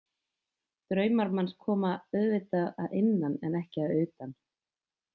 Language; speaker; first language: Icelandic; native; Icelandic